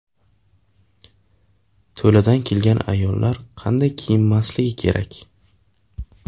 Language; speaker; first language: Uzbek; native; Uzbek